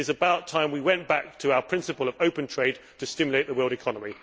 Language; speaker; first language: English; native; English